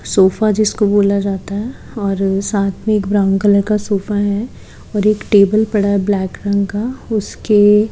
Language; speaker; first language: Hindi; native; Hindi